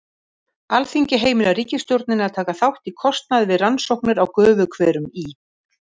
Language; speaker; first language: Icelandic; native; Icelandic